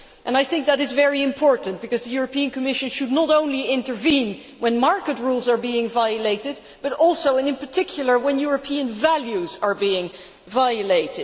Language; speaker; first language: English; non-native, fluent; Dutch